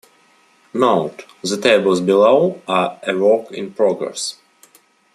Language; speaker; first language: English; non-native, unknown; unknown